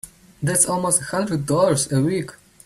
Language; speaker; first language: English; native; English